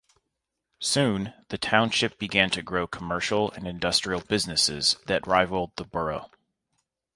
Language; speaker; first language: English; native; English